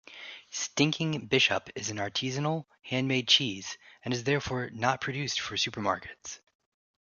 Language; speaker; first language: English; native; English